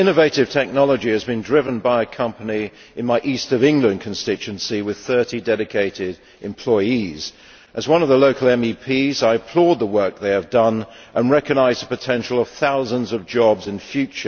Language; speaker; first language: English; native; English